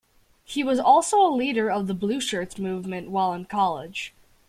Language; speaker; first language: English; native; English